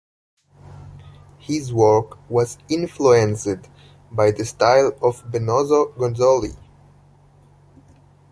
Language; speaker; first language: English; native; English